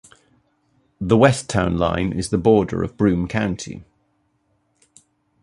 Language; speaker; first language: English; native; English